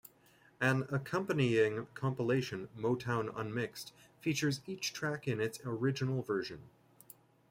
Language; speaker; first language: English; native; English